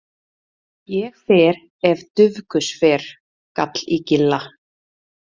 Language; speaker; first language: Icelandic; native; Icelandic